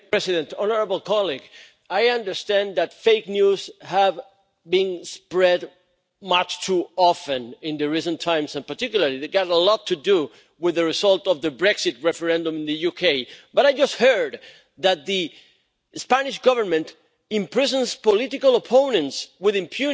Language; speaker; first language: English; non-native, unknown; Spanish